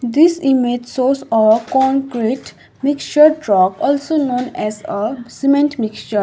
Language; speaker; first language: English; non-native, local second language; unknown